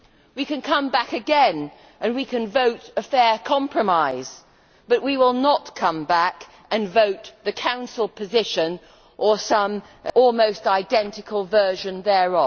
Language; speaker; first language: English; native; English